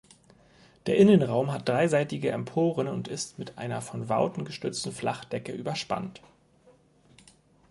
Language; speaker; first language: German; native; German